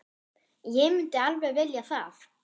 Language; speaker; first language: Icelandic; non-native, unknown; German